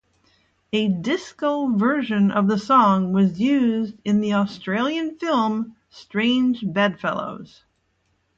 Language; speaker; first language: English; native; English